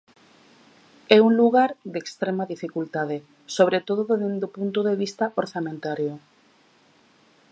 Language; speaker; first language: Galician; native; Galician